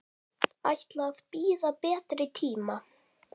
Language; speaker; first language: Icelandic; native; Icelandic